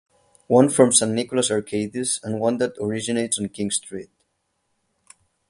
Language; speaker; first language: English; non-native, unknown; Catalan